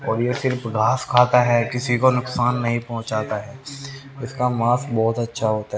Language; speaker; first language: Hindi; native; Hindi